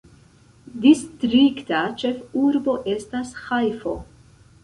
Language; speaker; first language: Esperanto; non-native, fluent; Central Kurdish